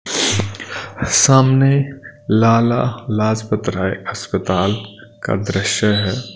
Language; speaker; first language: Hindi; non-native, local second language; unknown